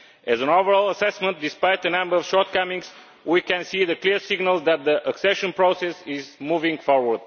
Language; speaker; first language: English; non-native, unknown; Bulgarian